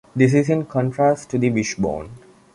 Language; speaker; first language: English; native; English